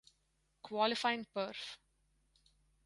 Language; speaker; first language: English; non-native, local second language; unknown